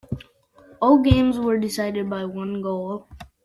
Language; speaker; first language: English; native; English